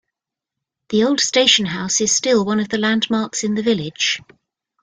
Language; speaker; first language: English; native; English